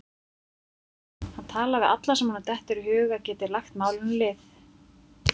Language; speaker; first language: Icelandic; native; Icelandic